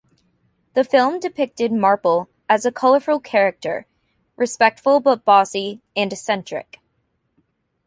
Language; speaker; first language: English; native; English